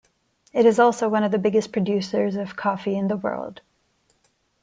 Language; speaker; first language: English; non-native, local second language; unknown